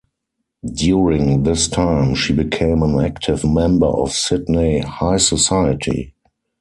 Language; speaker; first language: English; non-native, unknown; German